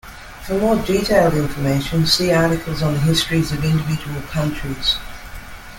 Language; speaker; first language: English; native; English